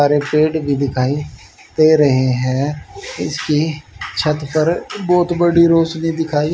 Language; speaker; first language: Hindi; native; Hindi